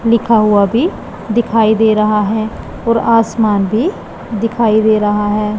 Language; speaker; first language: Hindi; non-native, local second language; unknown